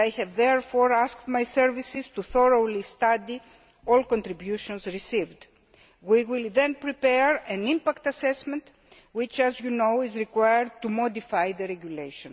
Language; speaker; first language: English; non-native, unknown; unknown